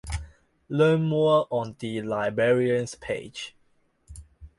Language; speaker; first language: English; non-native, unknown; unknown